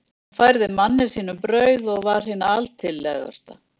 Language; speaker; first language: Icelandic; native; Icelandic